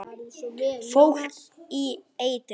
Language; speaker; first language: Icelandic; native; Icelandic